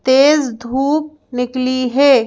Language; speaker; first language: Hindi; native; Hindi